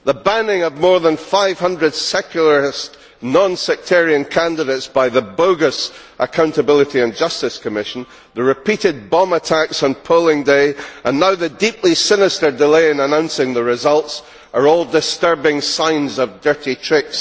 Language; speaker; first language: English; native; English